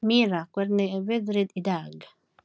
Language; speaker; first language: Icelandic; non-native, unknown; Filipino